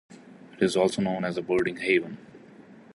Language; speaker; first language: English; non-native, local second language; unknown